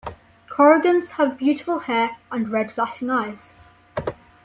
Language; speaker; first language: English; native; English